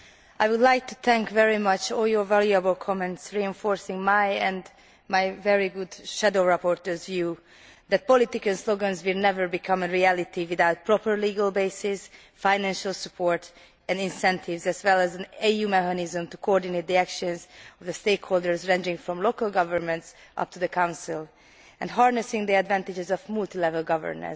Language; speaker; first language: English; non-native, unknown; Hungarian